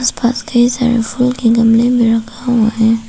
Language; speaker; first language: Hindi; non-native, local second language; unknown